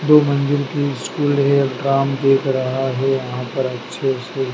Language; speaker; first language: Hindi; native; Hindi